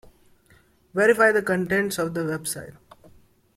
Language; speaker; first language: English; non-native, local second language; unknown